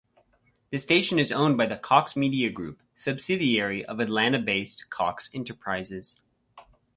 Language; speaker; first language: English; native; English